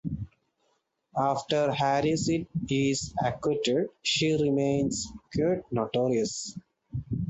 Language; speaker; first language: English; non-native, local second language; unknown